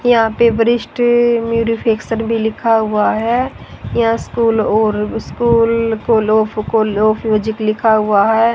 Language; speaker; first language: Hindi; native; Hindi